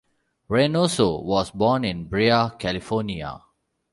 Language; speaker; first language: English; non-native, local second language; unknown